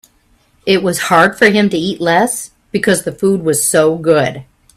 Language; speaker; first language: English; native; English